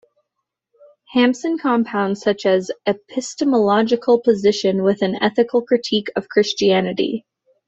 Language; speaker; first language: English; native; English